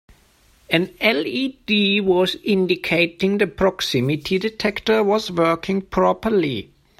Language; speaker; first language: English; non-native, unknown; German